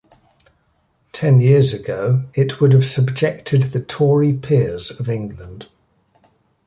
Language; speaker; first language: English; native; English